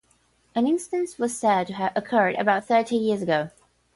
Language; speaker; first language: English; non-native, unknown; Portuguese